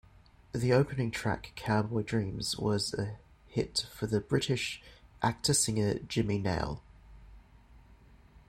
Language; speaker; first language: English; native; English